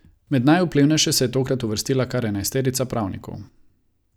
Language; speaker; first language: Slovenian; non-native, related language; Croatian